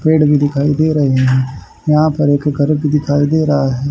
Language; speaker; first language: Hindi; native; Hindi